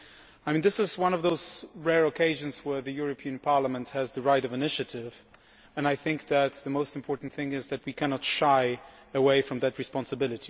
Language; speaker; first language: English; non-native, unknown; Polish